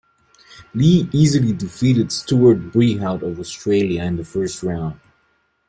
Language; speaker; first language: English; native; English